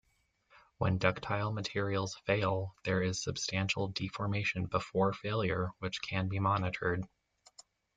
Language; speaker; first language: English; native; English